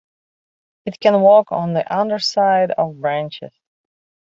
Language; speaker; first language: English; native; English